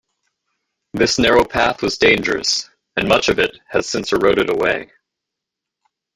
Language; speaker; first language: English; native; English